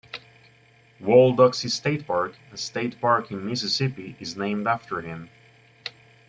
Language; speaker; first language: English; native; English